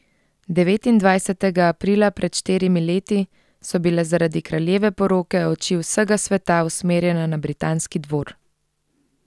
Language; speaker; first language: Slovenian; native; Slovenian